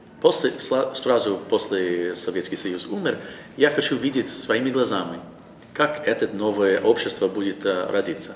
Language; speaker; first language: Russian; non-native, learner; English